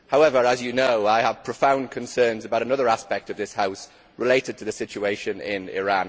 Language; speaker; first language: English; native; English